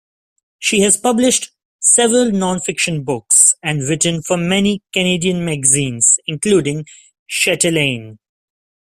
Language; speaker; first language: English; non-native, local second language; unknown